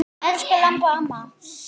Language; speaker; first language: Icelandic; native; Icelandic